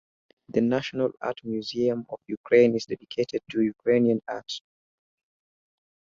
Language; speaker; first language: English; native; English